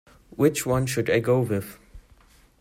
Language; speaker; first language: English; non-native, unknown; German